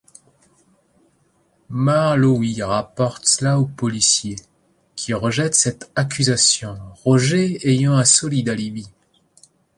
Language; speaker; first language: French; native; French